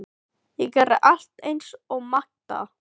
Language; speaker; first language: Icelandic; non-native, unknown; Filipino